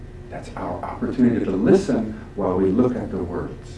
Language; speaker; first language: English; native; English